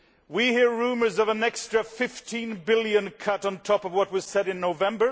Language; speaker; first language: English; non-native, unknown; Swedish